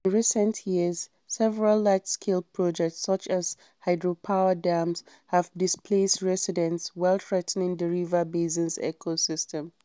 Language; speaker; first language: English; non-native, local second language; Hausa